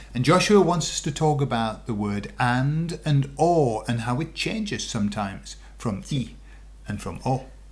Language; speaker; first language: English; native; English